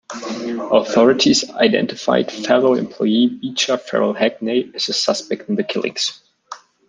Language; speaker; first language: English; non-native, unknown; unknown